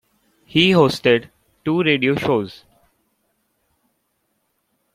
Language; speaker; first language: English; non-native, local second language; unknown